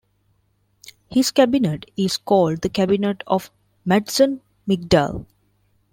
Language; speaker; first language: English; non-native, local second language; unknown